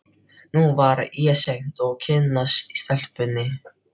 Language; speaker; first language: Icelandic; non-native, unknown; Filipino